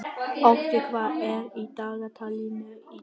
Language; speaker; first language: Icelandic; non-native, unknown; Vietnamese